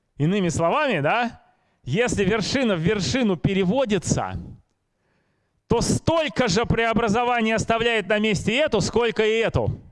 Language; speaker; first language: Russian; native; Russian